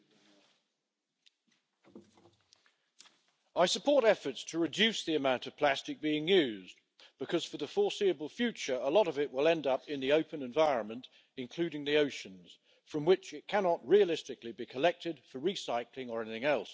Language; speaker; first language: English; native; English